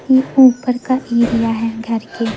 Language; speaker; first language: Hindi; native; Hindi